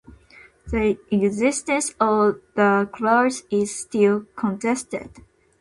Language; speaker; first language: English; non-native, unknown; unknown